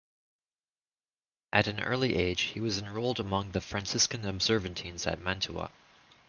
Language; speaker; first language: English; native; English